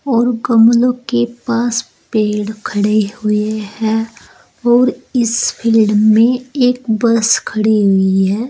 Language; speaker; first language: Hindi; native; Hindi